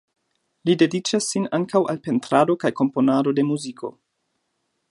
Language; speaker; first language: Esperanto; non-native, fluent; German